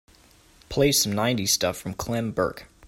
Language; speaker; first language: English; native; English